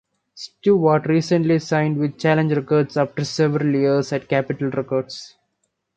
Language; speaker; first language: English; non-native, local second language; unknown